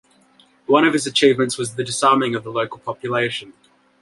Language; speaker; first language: English; native; English